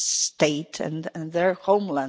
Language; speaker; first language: English; non-native, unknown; Polish